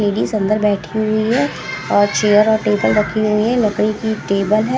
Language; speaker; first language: Hindi; non-native, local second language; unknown